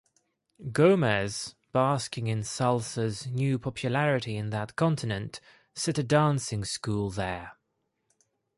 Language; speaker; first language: English; non-native, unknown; Greek